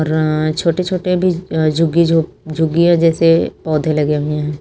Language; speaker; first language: Hindi; native; Hindi